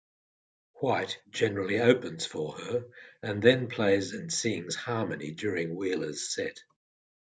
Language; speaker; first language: English; native; English